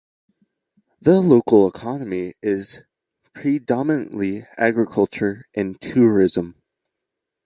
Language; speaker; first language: English; native; English